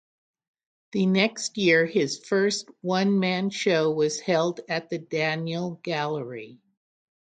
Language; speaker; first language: English; native; English